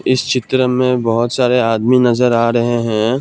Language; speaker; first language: Hindi; non-native, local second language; Assamese